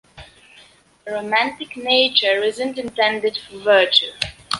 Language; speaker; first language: English; non-native, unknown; Polish